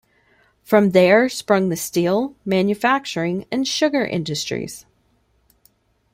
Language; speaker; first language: English; native; English